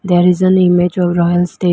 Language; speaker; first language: English; non-native, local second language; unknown